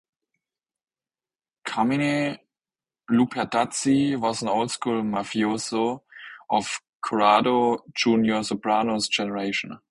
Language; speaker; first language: English; non-native, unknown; German